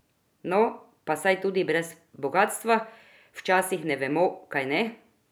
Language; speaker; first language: Slovenian; non-native, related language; Croatian